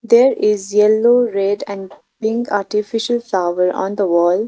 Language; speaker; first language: English; non-native, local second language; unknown